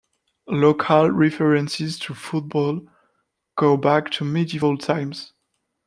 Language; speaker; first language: English; non-native, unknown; French